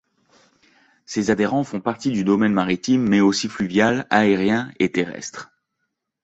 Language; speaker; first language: French; native; French